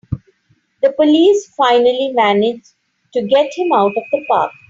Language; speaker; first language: English; non-native, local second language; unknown